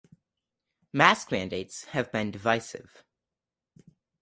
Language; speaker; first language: English; native; English